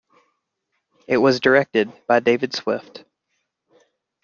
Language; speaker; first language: English; native; English